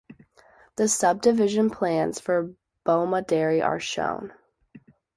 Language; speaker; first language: English; native; English